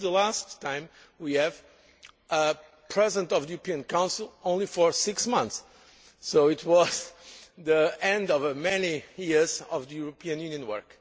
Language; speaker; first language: English; non-native, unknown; Portuguese